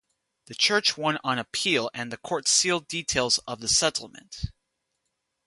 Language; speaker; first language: English; native; English